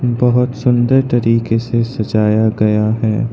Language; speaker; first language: Hindi; non-native, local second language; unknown